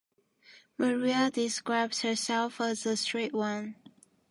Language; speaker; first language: English; non-native, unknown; Japanese